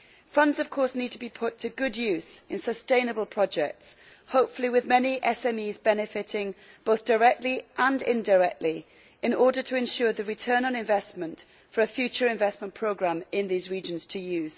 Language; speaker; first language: English; native; English